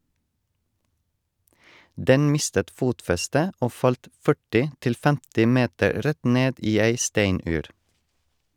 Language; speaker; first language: Norwegian; non-native, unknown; Estonian